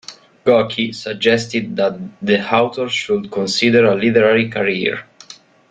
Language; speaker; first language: English; non-native, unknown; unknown